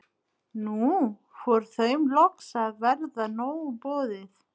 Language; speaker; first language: Icelandic; non-native, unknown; Nepali